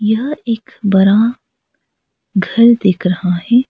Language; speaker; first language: Hindi; non-native, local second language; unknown